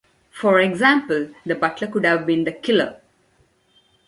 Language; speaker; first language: English; non-native, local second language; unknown